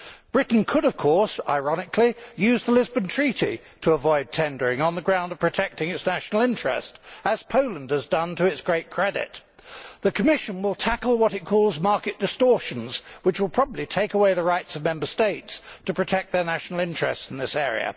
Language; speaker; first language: English; native; English